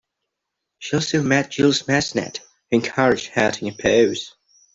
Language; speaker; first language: English; non-native, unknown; Catalan